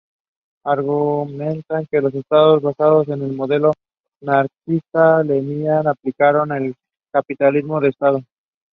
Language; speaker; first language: English; non-native, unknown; Spanish